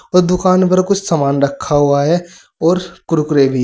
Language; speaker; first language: Hindi; native; Hindi